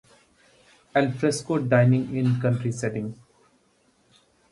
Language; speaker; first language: English; non-native, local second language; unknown